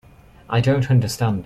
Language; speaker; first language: English; native; English